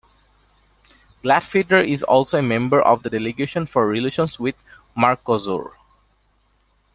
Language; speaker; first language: English; non-native, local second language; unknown